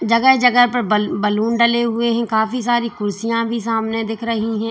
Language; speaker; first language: Hindi; native; Hindi